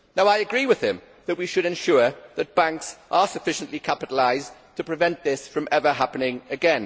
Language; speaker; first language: English; native; English